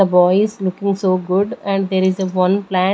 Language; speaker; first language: English; non-native, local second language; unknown